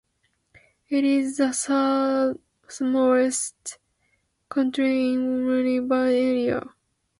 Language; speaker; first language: English; non-native, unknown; Japanese